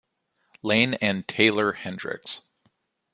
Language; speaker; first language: English; native; English